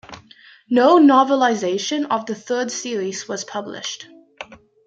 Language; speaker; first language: English; native; English